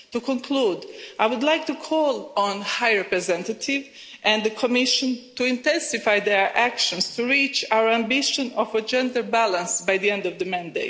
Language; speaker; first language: English; non-native, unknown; Croatian